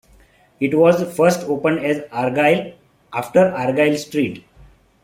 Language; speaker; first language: English; non-native, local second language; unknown